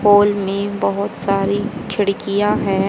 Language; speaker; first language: Hindi; native; Hindi